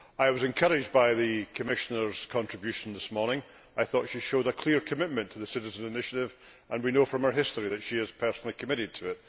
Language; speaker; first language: English; native; English